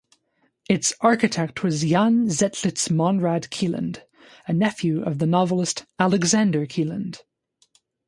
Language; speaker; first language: English; native; English